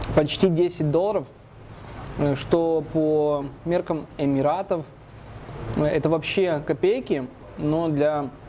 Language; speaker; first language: Russian; native; Russian